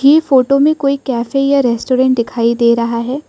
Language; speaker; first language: Hindi; non-native, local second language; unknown